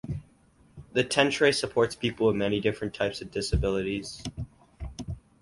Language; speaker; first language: English; native; English